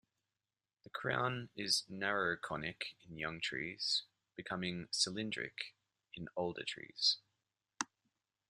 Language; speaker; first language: English; native; English